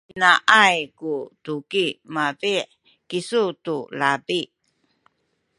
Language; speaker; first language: Sakizaya; native; Sakizaya